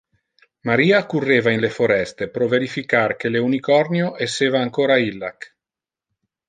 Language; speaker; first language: Interlingua; non-native, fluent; Italian